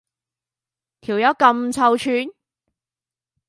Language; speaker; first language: Cantonese; native; Cantonese